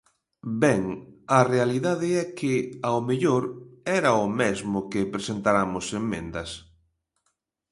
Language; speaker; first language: Galician; native; Galician